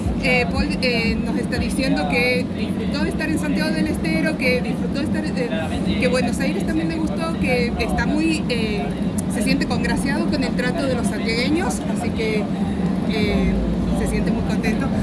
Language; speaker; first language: Spanish; native; Spanish